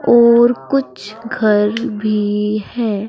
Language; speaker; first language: Hindi; native; Hindi